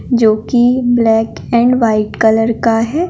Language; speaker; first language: Hindi; native; Hindi